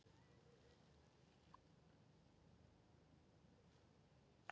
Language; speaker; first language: Icelandic; native; Icelandic